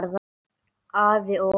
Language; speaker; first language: Icelandic; non-native, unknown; English